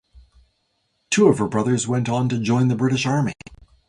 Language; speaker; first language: English; native; English